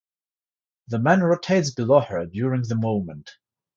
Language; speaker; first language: English; non-native, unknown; Georgian